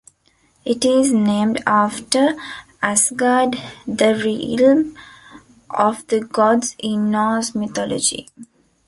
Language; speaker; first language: English; non-native, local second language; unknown